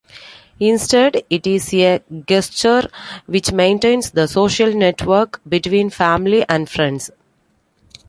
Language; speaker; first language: English; non-native, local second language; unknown